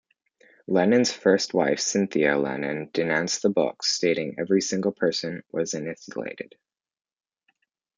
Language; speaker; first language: English; native; English